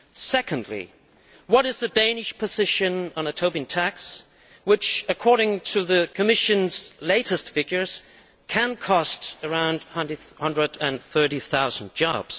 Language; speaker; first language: English; non-native, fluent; Danish